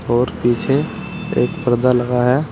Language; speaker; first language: Hindi; native; Hindi